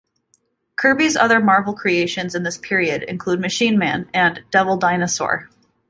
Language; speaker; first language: English; native; English